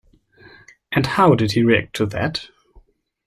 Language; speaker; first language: English; non-native, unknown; German